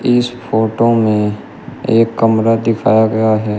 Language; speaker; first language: Hindi; native; Hindi